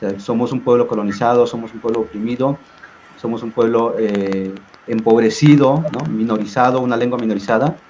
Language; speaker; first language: Spanish; non-native, local second language; Zapotec